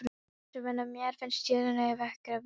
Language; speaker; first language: Icelandic; non-native, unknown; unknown